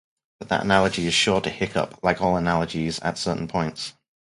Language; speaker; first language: English; native; English